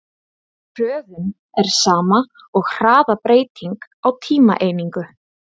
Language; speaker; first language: Icelandic; native; Icelandic